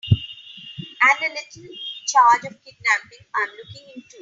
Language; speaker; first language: English; non-native, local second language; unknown